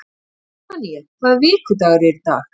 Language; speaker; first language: Icelandic; native; Icelandic